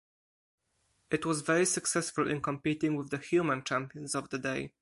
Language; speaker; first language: English; non-native, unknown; Polish